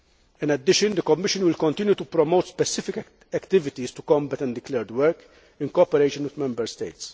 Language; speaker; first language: English; non-native, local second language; Maltese